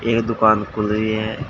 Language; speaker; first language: Hindi; native; Hindi